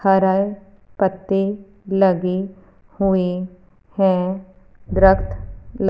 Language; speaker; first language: Hindi; non-native, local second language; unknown